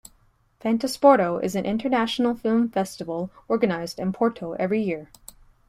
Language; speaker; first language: English; native; English